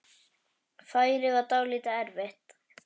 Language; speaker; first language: Icelandic; native; Icelandic